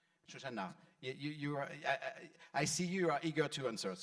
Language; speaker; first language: English; non-native, fluent; French